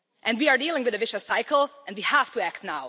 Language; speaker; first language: English; non-native, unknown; Hungarian